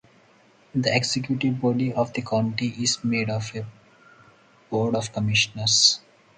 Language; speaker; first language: English; non-native, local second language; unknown